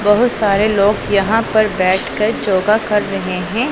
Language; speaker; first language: Hindi; non-native, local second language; Punjabi